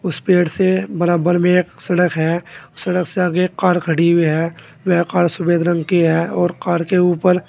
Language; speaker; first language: Hindi; native; Hindi